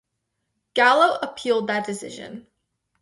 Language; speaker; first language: English; native; English